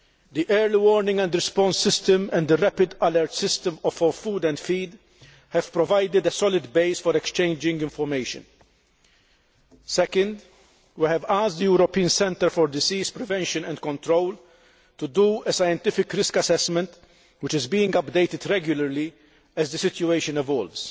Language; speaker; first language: English; non-native, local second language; Maltese